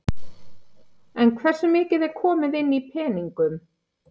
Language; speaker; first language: Icelandic; native; Icelandic